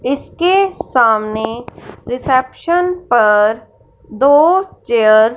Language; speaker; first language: Hindi; non-native, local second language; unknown